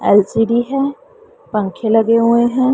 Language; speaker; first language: Hindi; non-native, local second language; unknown